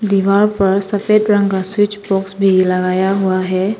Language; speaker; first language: Hindi; non-native, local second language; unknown